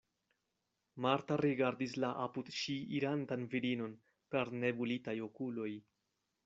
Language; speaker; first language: Esperanto; non-native, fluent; Spanish